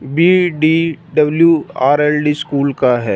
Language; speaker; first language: Hindi; non-native, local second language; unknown